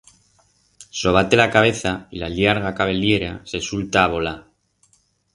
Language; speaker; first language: Aragonese; non-native, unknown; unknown